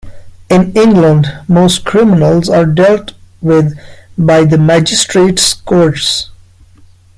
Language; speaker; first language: English; non-native, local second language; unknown